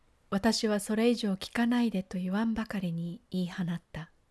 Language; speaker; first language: Japanese; native; Japanese